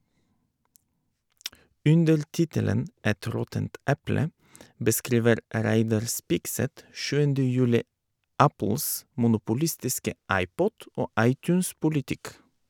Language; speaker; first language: Norwegian; non-native, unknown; Bulgarian